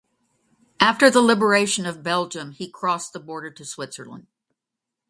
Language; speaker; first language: English; native; English